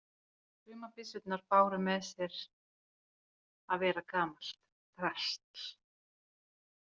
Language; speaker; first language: Icelandic; non-native, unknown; Finnish